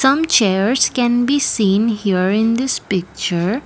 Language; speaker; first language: English; non-native, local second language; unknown